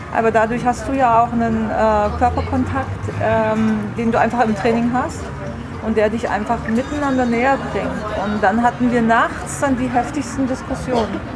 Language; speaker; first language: German; non-native, fluent; Persian